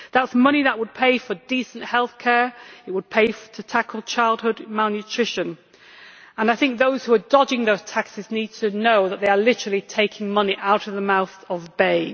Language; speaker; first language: English; native; English